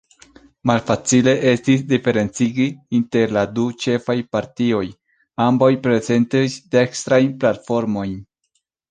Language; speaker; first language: Esperanto; non-native, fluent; Spanish